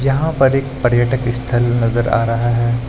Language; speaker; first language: Hindi; native; Hindi